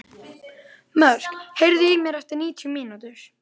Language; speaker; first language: Icelandic; native; Icelandic